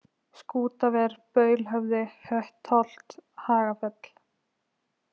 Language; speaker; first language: Icelandic; native; Icelandic